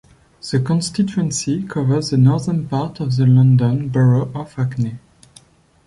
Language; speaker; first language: English; non-native, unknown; French